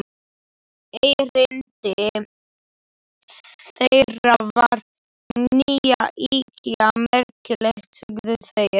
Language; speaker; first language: Icelandic; non-native, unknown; Slovak